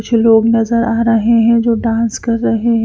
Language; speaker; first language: Hindi; non-native, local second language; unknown